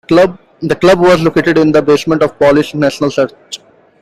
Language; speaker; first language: English; non-native, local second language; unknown